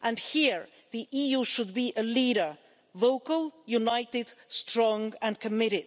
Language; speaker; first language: English; non-native, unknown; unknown